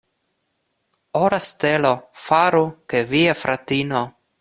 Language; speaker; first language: Esperanto; non-native, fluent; Russian